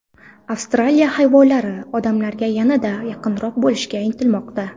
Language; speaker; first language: Uzbek; non-native, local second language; Kara-Kalpak